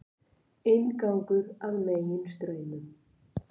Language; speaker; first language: Icelandic; native; Icelandic